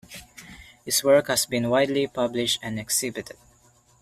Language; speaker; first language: English; non-native, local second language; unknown